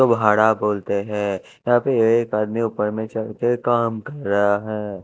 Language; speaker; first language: Hindi; non-native, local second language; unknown